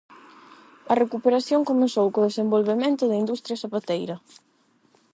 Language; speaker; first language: Galician; non-native, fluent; Spanish